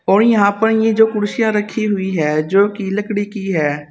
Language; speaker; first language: Hindi; native; Hindi